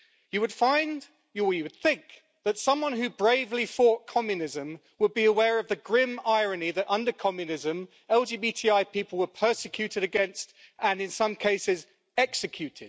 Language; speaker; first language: English; native; English